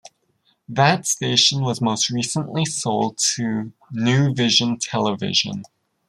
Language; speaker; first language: English; native; English